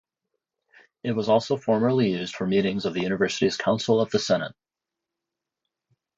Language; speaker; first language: English; native; English